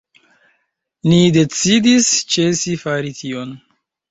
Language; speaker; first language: Esperanto; non-native, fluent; Chinese